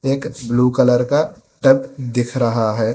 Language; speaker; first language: Hindi; non-native, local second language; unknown